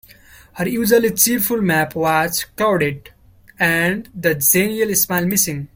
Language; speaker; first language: English; non-native, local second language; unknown